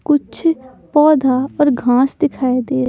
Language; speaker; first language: Hindi; non-native, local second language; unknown